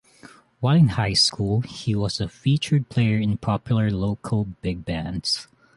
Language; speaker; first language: English; non-native, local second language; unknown